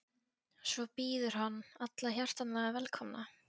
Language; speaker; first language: Icelandic; non-native, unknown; Polish